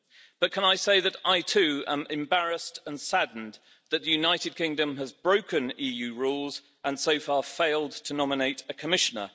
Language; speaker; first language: English; native; English